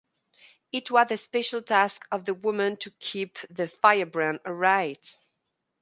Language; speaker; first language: English; non-native, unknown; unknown